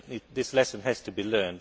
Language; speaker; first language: English; non-native, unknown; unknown